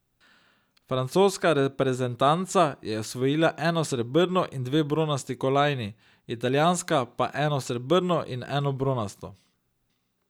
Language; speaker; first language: Slovenian; native; Slovenian